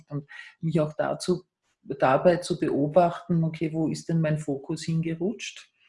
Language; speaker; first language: German; native; German